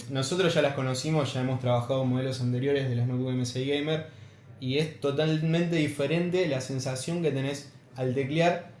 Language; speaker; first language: Spanish; native; Spanish